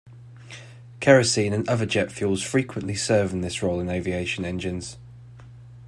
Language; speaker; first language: English; native; English